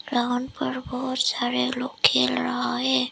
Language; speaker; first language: Hindi; non-native, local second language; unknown